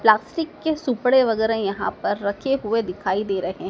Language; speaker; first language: Hindi; native; Hindi